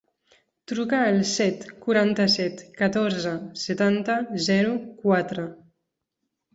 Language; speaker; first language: Catalan; non-native, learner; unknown